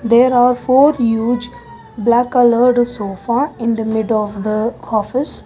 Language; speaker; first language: English; non-native, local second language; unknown